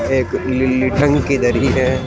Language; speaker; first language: Hindi; native; Hindi